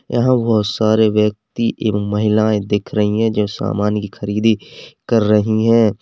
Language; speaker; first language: Hindi; native; Hindi